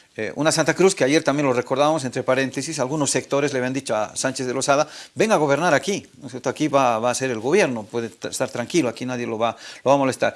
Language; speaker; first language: Spanish; native; Spanish